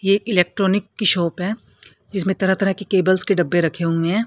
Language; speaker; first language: Hindi; native; Hindi